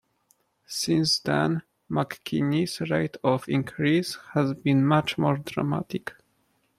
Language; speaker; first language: English; non-native, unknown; Polish